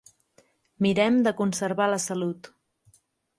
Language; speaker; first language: Catalan; native; Catalan